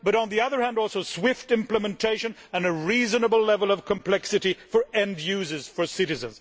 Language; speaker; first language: English; non-native, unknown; Swedish